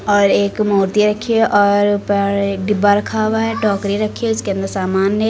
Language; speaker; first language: Hindi; native; Hindi